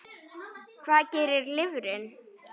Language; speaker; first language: Icelandic; native; Icelandic